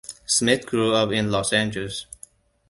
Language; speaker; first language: English; non-native, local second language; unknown